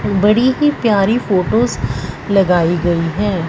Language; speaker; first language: Hindi; non-native, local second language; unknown